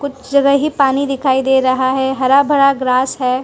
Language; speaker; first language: Hindi; non-native, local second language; Gujarati